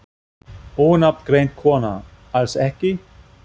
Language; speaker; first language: Icelandic; non-native, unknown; German